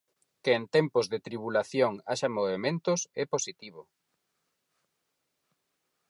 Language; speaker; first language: Galician; non-native, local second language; Spanish